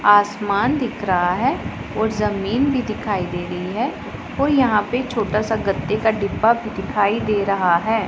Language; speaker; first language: Hindi; non-native, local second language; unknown